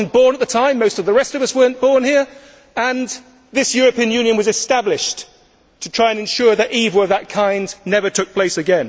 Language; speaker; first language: English; native; English